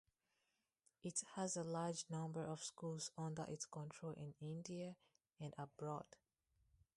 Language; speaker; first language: English; non-native, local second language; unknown